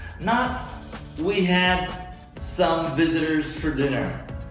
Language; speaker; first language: English; native; English